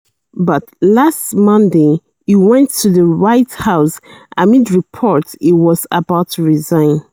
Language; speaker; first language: English; non-native, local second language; Yoruba